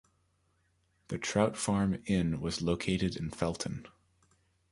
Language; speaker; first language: English; native; English